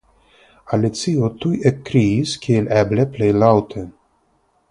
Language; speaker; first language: Esperanto; non-native, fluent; Russian